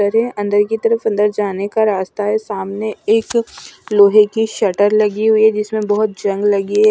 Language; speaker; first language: Hindi; non-native, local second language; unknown